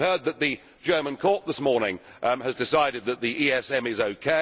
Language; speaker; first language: English; native; English